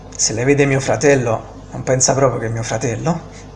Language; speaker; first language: Italian; native; Italian